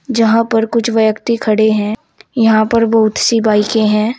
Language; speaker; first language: Hindi; native; Hindi